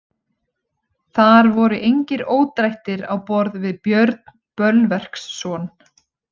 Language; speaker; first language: Icelandic; native; Icelandic